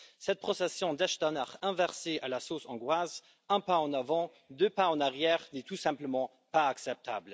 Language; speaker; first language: French; non-native, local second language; Luxembourgish